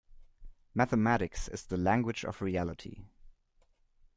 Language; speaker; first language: English; non-native, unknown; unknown